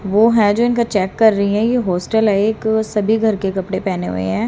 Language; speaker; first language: Hindi; native; Hindi